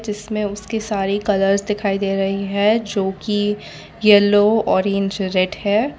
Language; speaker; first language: Hindi; non-native, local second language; Gujarati